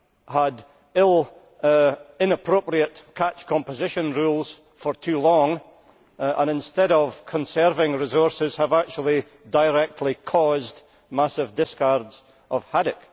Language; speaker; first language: English; native; English